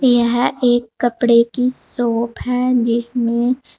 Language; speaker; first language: Hindi; native; Hindi